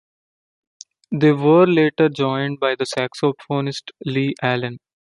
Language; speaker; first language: English; non-native, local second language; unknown